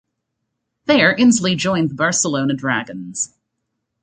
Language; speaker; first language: English; native; English